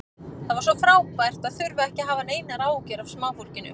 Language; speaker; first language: Icelandic; native; Icelandic